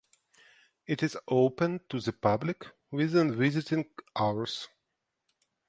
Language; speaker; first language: English; non-native, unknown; Ukrainian